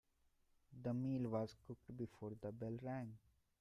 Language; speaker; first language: English; non-native, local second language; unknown